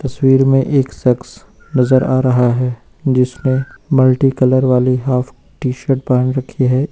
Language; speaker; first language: Hindi; native; Hindi